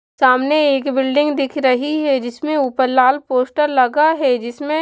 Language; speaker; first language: Hindi; non-native, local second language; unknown